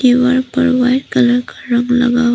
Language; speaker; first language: Hindi; non-native, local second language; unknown